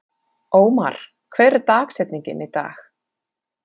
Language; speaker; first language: Icelandic; non-native, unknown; Finnish